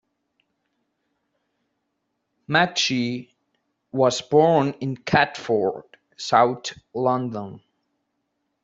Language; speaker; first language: English; native; English